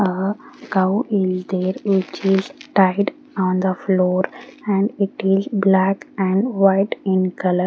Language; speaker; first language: English; non-native, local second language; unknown